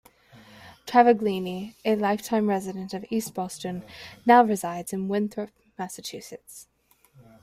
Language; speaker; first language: English; native; English